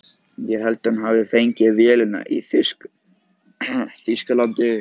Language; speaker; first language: Icelandic; native; Icelandic